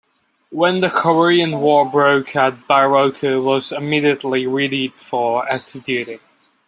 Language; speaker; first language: English; non-native, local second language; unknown